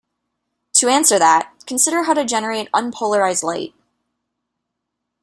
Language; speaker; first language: English; native; English